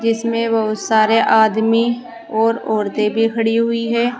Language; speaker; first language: Hindi; native; Hindi